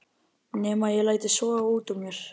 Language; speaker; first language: Icelandic; native; Icelandic